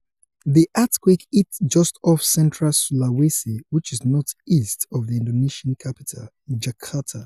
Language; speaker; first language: English; non-native, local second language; Yoruba